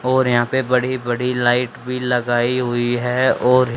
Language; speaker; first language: Hindi; native; Hindi